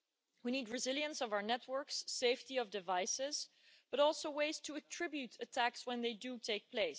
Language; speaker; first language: English; non-native, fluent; Dutch